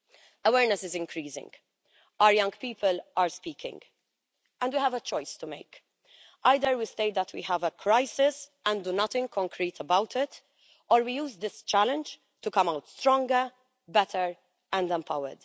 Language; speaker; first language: English; non-native, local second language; Maltese